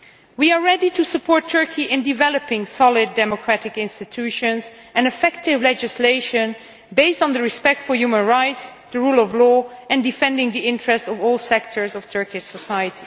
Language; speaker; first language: English; non-native, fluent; Dutch